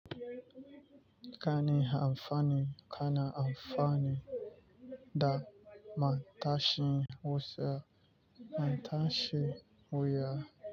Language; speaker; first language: Hausa; non-native, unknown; Yoruba